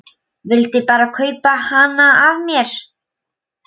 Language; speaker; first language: Icelandic; non-native, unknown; Polish